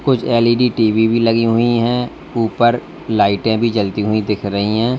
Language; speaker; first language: Hindi; native; Hindi